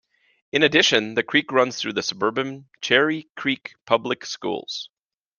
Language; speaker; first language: English; native; English